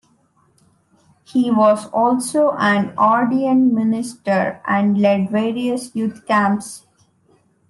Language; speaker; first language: English; non-native, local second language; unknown